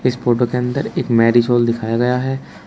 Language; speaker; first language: Hindi; native; Hindi